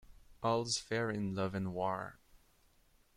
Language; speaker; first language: English; non-native, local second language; French